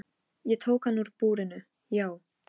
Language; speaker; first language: Icelandic; non-native, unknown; Polish